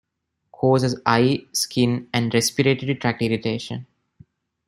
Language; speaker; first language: English; non-native, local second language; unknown